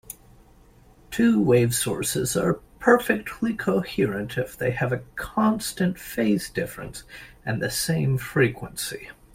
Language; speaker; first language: English; native; English